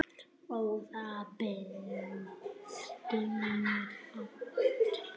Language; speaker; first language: Icelandic; native; Icelandic